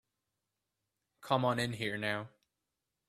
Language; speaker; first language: English; native; English